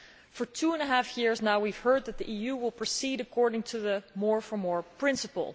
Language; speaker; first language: English; non-native, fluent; Dutch